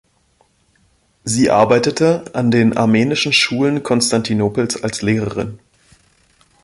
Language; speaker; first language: German; native; German